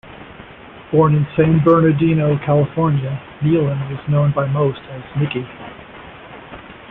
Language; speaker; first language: English; native; English